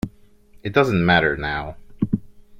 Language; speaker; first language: English; non-native, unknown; French